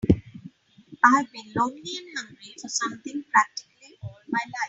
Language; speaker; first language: English; non-native, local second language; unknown